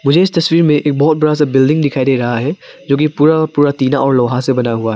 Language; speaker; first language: Hindi; non-native, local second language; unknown